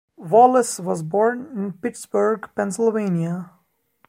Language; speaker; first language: English; non-native, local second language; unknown